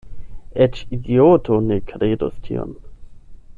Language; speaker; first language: Esperanto; non-native, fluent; German